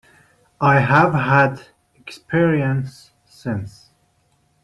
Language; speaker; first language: English; non-native, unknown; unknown